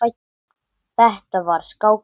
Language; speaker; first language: Icelandic; non-native, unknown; English